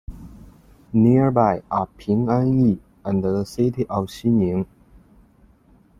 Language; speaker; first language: English; non-native, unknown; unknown